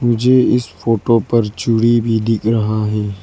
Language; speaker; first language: Hindi; non-native, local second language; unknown